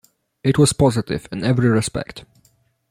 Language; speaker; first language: English; non-native, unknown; Polish